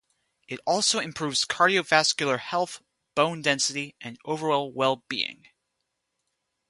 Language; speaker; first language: English; native; English